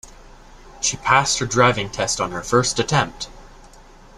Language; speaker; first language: English; native; English